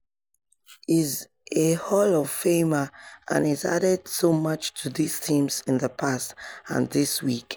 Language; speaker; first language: English; non-native, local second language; Yoruba